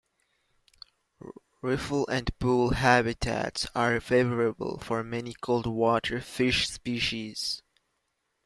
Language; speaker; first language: English; native; English